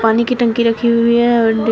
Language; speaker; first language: Hindi; native; Hindi